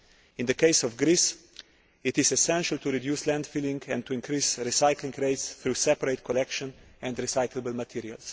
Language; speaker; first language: English; non-native, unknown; Slovenian